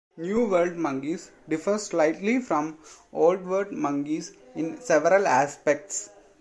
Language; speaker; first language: English; non-native, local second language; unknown